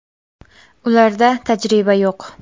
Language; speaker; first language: Uzbek; native; Uzbek